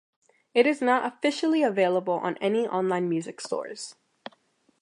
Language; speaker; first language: English; native; English